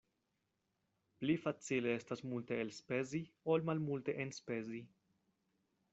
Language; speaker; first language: Esperanto; non-native, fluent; Spanish